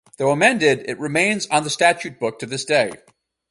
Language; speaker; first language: English; native; English